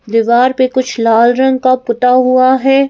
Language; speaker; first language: Hindi; native; Hindi